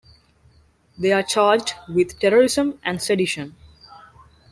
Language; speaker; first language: English; non-native, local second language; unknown